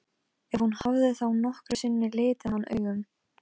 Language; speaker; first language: Icelandic; non-native, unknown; Polish